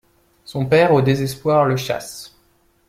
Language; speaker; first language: French; native; French